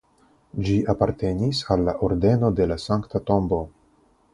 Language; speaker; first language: Esperanto; non-native, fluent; Russian